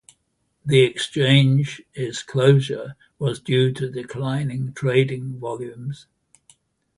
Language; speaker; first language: English; native; English